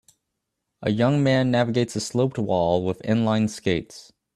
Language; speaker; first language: English; native; English